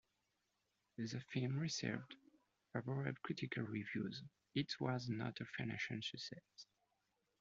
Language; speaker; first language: English; non-native, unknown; French